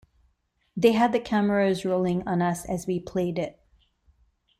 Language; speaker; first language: English; non-native, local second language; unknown